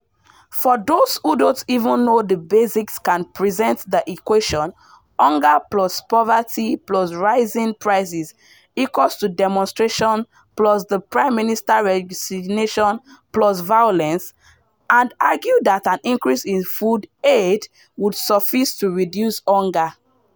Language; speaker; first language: English; non-native, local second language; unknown